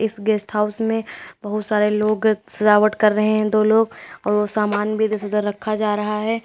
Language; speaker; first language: Hindi; native; Hindi